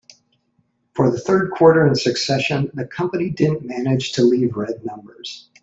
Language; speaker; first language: English; native; English